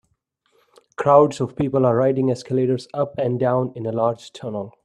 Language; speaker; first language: English; non-native, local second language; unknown